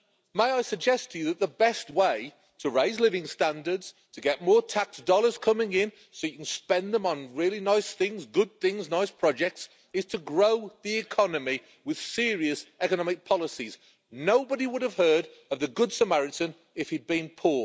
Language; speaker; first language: English; native; English